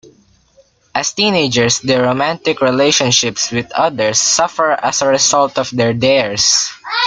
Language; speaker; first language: English; non-native, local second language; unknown